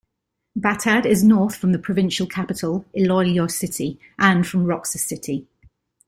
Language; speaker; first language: English; native; English